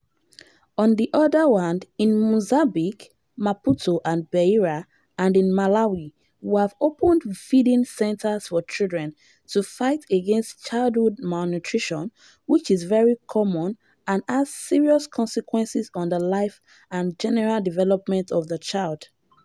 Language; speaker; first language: English; non-native, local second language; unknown